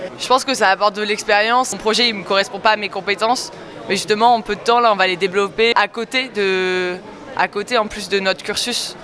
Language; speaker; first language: French; non-native, local second language; Arabic